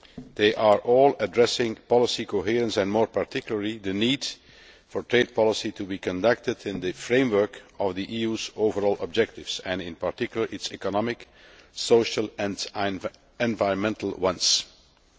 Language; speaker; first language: English; non-native, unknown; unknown